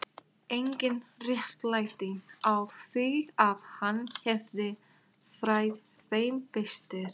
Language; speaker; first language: Icelandic; non-native, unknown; Thai